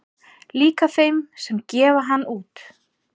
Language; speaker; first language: Icelandic; native; Icelandic